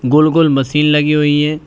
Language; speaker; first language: Hindi; native; Hindi